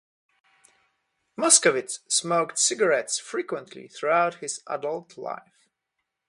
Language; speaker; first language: English; non-native, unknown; Polish